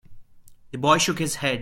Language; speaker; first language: English; non-native, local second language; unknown